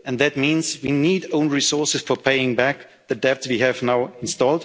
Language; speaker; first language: English; non-native, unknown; German